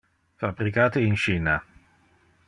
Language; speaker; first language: Interlingua; non-native, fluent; Dutch